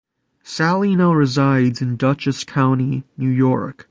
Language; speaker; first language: English; native; English